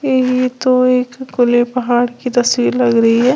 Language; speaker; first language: Hindi; native; Hindi